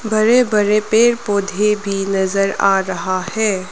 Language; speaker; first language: Hindi; non-native, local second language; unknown